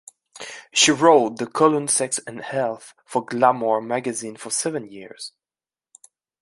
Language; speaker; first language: English; non-native, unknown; French